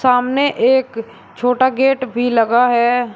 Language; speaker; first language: Hindi; native; Hindi